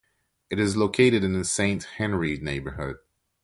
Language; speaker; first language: English; non-native, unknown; French